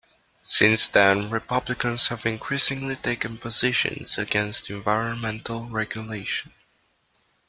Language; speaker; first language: English; native; English